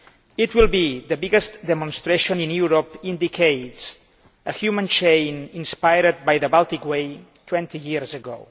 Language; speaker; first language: English; non-native, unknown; Catalan